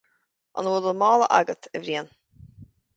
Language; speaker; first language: Irish; native; Irish